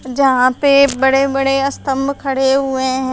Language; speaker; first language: Hindi; native; Hindi